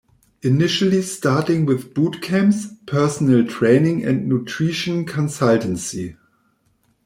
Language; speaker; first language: English; non-native, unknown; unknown